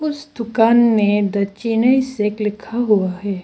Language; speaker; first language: Hindi; non-native, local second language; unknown